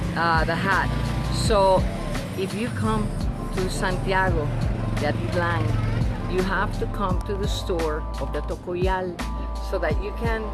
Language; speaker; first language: English; non-native, fluent; Spanish